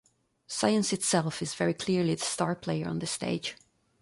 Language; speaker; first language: English; non-native, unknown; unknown